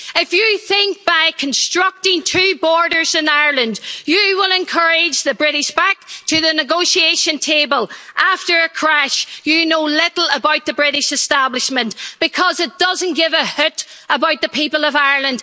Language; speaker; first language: English; native; English